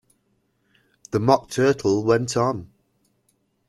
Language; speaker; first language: English; native; English